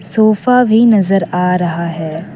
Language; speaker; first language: Hindi; non-native, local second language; Assamese